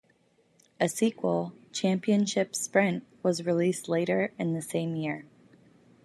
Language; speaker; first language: English; native; English